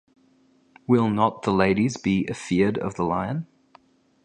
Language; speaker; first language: English; native; English